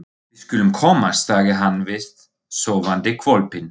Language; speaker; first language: Icelandic; non-native, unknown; German